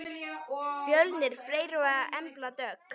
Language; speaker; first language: Icelandic; native; Icelandic